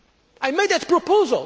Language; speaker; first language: English; non-native, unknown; Portuguese